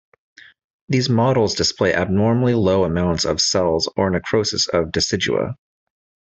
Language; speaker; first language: English; native; English